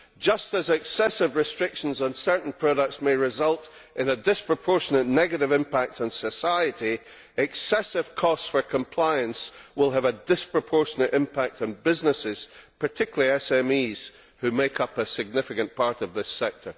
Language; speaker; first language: English; native; English